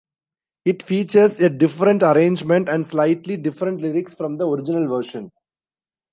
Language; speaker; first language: English; non-native, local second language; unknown